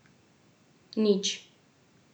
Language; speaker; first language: Slovenian; native; Slovenian